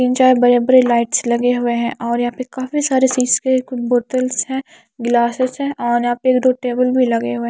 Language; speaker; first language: Hindi; non-native, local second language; Punjabi